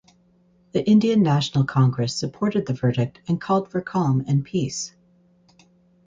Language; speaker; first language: English; native; English